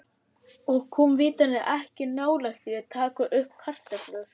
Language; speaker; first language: Icelandic; native; Icelandic